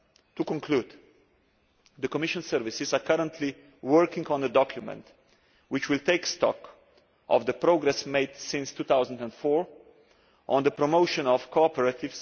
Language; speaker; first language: English; non-native, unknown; Slovenian